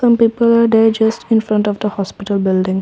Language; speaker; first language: English; non-native, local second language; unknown